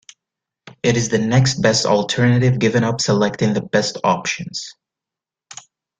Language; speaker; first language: English; native; English